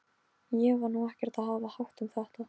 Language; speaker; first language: Icelandic; non-native, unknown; Polish